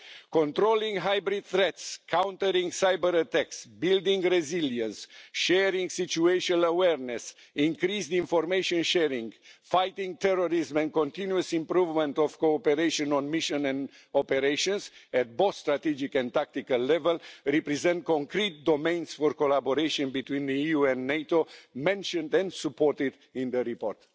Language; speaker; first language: English; non-native, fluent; Romanian